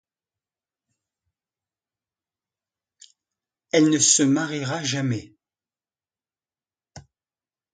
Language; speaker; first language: French; non-native, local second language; Arabic